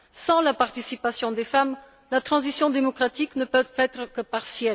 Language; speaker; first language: French; non-native, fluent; Bulgarian